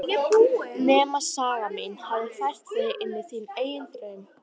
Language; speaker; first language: Icelandic; native; Icelandic